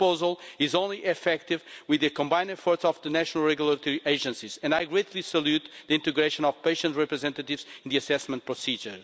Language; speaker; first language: English; non-native, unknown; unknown